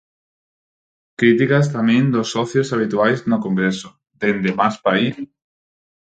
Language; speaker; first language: Galician; non-native, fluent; Spanish